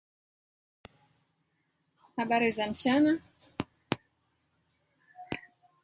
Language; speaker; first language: English; non-native, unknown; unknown